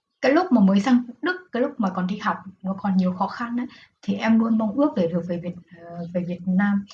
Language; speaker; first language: Vietnamese; native; Vietnamese